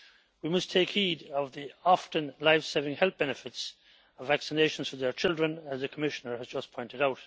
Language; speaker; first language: English; native; English